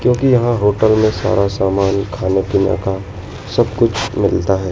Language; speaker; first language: Hindi; native; Hindi